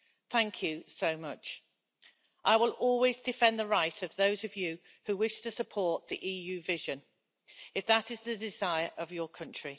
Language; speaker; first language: English; native; English